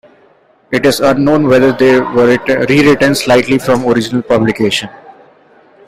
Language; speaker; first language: English; non-native, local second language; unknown